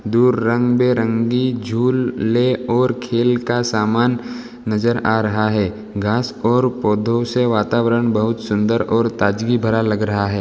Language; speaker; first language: Hindi; non-native, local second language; Gujarati